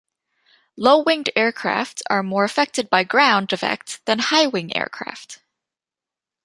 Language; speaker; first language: English; native; English